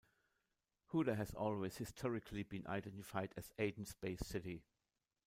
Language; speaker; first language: English; non-native, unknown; German